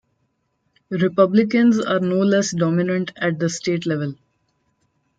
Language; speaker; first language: English; non-native, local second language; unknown